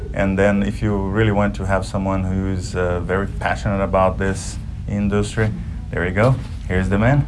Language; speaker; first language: English; non-native, fluent; Portuguese